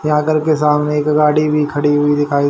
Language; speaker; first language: Hindi; native; Hindi